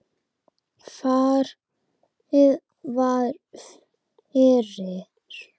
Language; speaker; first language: Icelandic; native; Icelandic